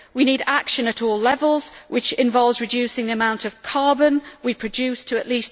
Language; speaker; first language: English; native; English